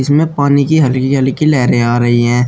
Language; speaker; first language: Hindi; native; Hindi